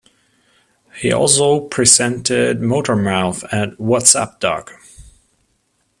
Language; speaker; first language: English; non-native, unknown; German